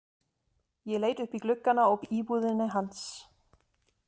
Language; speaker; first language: Icelandic; non-native, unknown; German